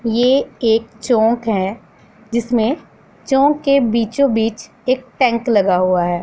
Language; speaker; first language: Hindi; non-native, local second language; Punjabi